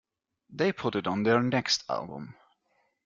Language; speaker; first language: English; non-native, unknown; German